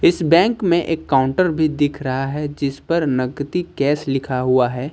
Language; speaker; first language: Hindi; native; Hindi